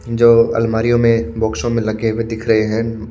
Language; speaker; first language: Hindi; native; Hindi